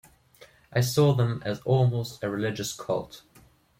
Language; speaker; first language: English; non-native, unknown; German